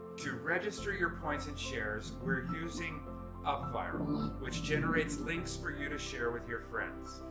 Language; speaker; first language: English; native; English